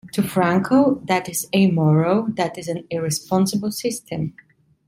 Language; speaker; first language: English; non-native, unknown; Italian